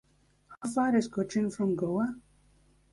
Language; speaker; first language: English; native; English